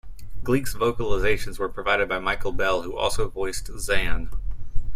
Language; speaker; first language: English; native; English